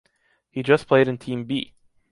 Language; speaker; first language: English; native; English